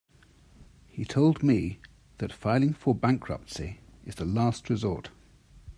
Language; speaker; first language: English; native; English